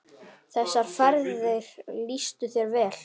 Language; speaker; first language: Icelandic; native; Icelandic